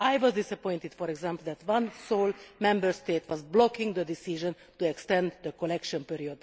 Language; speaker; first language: English; non-native, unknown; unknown